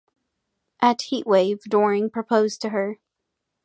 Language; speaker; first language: English; native; English